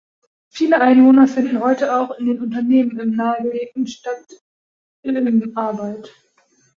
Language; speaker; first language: German; native; German